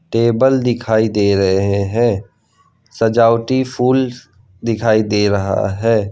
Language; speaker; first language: Hindi; non-native, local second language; Gujarati